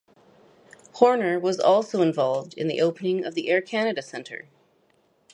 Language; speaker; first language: English; native; English